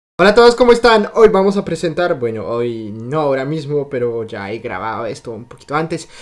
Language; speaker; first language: Spanish; non-native, fluent; French